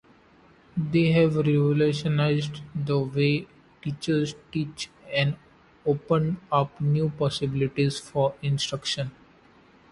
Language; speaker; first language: English; non-native, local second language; Marathi